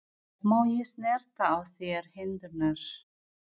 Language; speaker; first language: Icelandic; non-native, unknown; Filipino